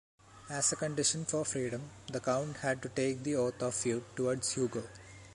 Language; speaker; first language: English; non-native, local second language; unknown